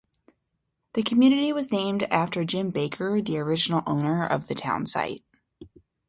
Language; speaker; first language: English; native; English